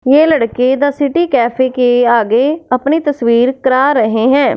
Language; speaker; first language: Hindi; non-native, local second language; Punjabi